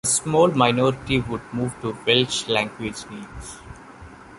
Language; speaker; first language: English; non-native, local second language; Malayalam